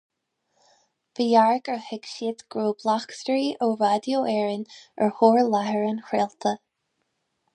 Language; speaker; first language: Irish; non-native, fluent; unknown